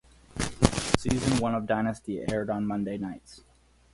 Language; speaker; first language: English; native; English